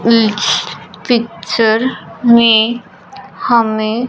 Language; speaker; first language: Hindi; non-native, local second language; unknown